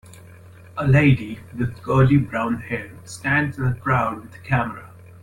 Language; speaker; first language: English; non-native, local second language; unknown